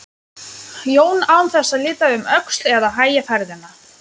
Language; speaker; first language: Icelandic; non-native, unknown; Lithuanian